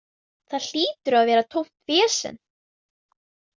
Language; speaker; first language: Icelandic; non-native, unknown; Vietnamese